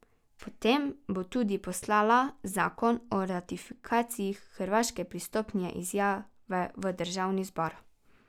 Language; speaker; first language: Slovenian; native; Slovenian